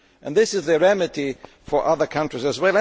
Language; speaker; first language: English; non-native, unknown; German